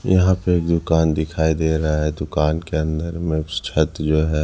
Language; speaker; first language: Hindi; non-native, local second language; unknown